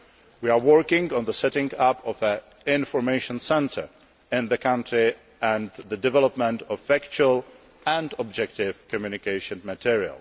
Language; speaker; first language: English; non-native, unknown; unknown